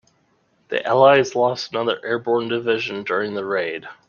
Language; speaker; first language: English; native; English